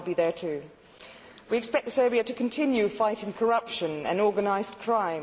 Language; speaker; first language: English; non-native, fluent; Dutch